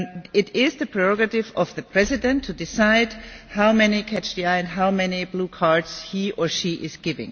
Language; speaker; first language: English; non-native, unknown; German